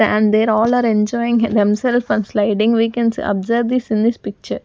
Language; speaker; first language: English; non-native, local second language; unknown